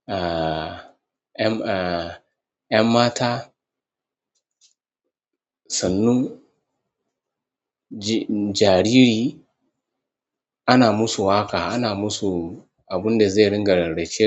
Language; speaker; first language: Hausa; non-native, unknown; Yoruba